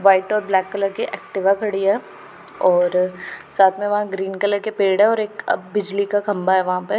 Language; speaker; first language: Hindi; non-native, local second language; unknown